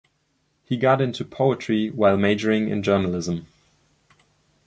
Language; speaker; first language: English; non-native, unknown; German